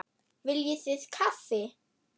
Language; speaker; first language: Icelandic; non-native, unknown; German